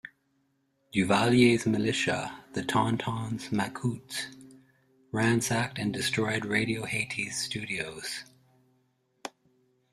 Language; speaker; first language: English; native; English